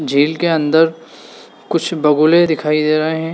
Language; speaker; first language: Hindi; native; Hindi